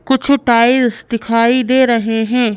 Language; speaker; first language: Hindi; native; Hindi